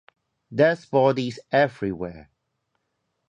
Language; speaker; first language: English; non-native, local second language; Cantonese